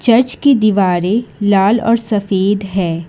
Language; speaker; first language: Hindi; non-native, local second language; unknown